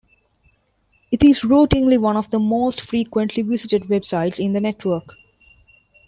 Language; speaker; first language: English; non-native, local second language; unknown